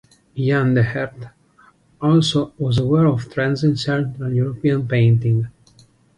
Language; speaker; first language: English; non-native, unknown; Italian